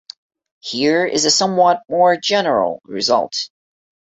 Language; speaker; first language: English; non-native, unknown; Portuguese